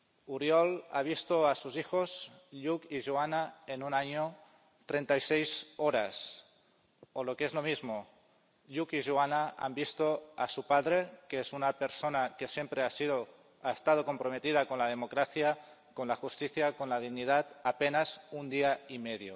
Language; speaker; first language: Spanish; non-native, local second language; Catalan